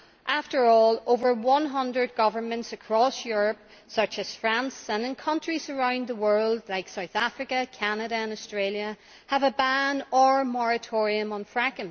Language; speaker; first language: English; native; English